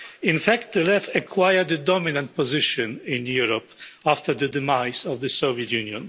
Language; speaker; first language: English; non-native, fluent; Polish